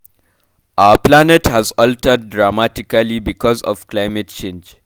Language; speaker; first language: English; non-native, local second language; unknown